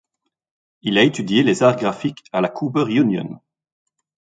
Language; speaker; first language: French; native; French